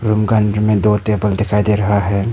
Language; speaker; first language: Hindi; non-native, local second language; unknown